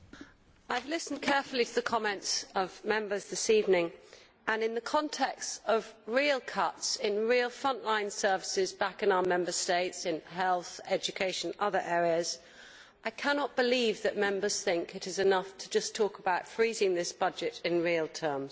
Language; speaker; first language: English; native; English